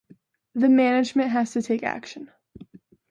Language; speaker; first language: English; native; English